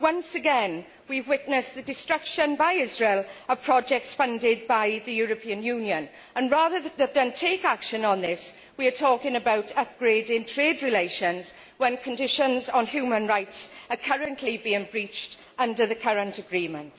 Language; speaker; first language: English; native; English